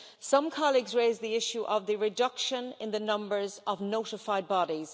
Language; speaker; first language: English; native; English